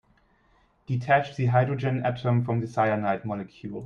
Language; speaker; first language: English; non-native, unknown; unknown